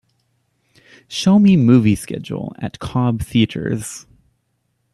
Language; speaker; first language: English; native; English